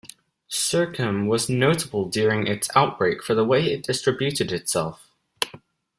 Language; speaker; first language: English; native; English